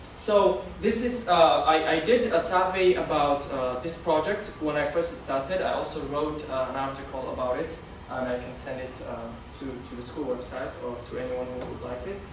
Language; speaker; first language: English; non-native, local second language; Somali